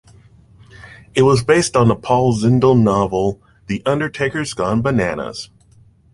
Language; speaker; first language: English; native; English